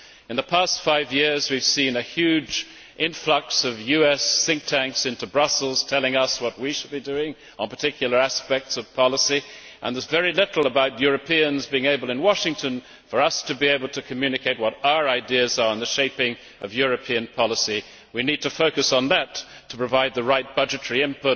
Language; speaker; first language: English; native; English